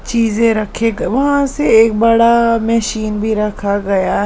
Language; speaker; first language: Hindi; non-native, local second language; Punjabi